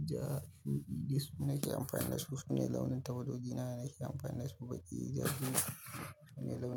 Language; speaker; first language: Hausa; native; Hausa